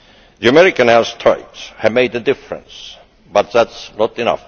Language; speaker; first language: English; non-native, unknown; Estonian